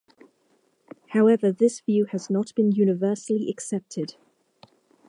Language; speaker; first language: English; native; English